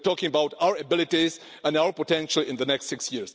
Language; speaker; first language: English; non-native, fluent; Czech